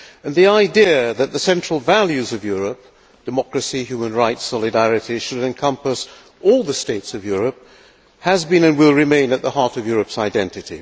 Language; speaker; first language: English; non-native, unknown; Hungarian